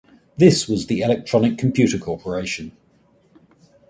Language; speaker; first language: English; native; English